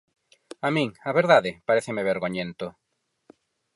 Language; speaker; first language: Galician; non-native, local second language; Spanish